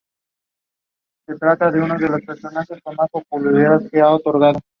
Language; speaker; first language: English; non-native, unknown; Spanish